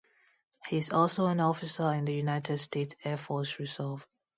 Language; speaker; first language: English; non-native, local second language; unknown